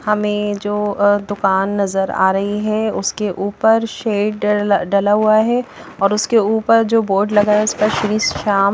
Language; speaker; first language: Hindi; native; Hindi